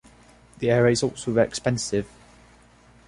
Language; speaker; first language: English; non-native, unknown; Portuguese